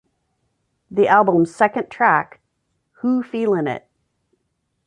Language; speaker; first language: English; native; English